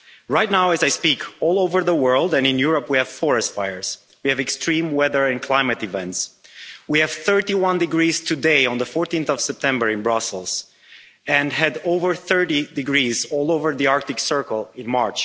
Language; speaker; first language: English; non-native, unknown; Romanian